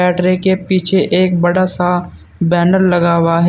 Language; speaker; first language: Hindi; native; Hindi